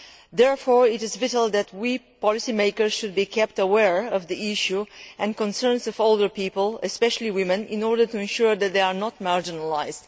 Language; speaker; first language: English; non-native, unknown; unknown